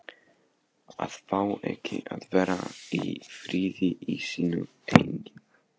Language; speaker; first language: Icelandic; non-native, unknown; Polish